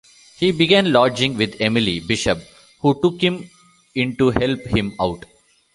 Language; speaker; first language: English; non-native, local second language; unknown